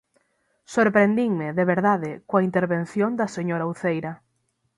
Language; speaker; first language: Galician; native; Galician